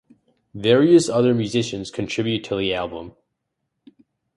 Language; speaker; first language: English; native; English